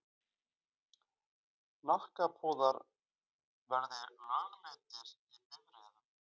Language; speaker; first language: Icelandic; native; Icelandic